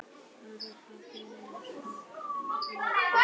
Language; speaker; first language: Icelandic; native; Icelandic